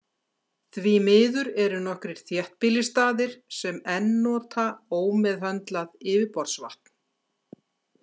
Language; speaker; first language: Icelandic; native; Icelandic